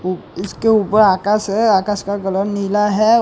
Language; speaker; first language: Hindi; non-native, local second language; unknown